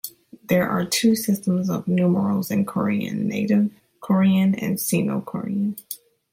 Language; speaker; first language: English; native; English